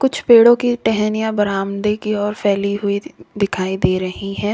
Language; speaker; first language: Hindi; native; Hindi